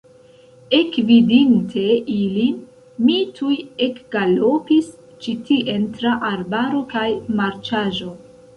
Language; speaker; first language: Esperanto; non-native, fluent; Central Kurdish